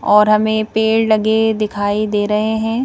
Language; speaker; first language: Hindi; native; Hindi